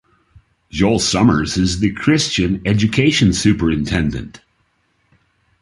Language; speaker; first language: English; native; English